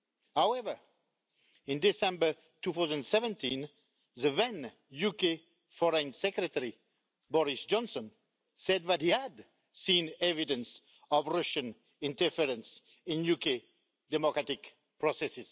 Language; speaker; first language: English; non-native, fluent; French